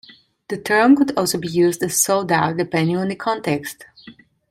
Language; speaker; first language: English; non-native, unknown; Italian